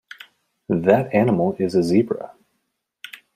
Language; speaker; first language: English; native; English